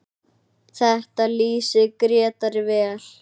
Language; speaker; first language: Icelandic; native; Icelandic